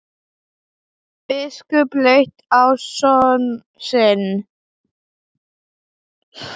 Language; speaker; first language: Icelandic; non-native, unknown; Polish